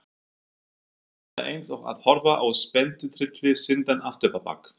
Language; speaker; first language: Icelandic; non-native, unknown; German